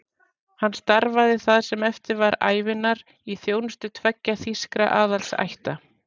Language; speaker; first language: Icelandic; native; Icelandic